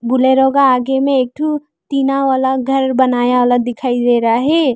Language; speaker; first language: Hindi; early bilingual, other home language; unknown